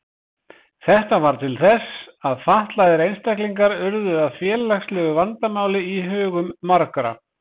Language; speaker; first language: Icelandic; native; Icelandic